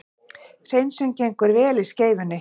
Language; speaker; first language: Icelandic; native; Icelandic